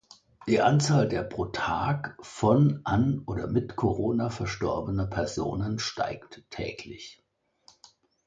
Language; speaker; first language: German; native; German